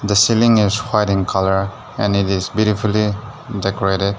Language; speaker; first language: English; non-native, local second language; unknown